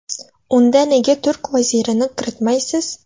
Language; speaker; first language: Uzbek; non-native, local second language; Russian